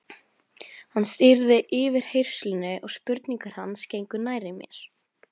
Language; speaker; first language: Icelandic; non-native, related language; Norwegian